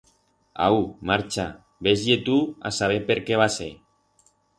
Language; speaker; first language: Aragonese; non-native, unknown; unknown